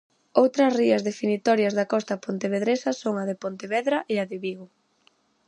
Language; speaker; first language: Galician; native; Galician